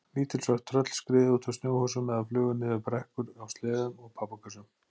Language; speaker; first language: Icelandic; native; Icelandic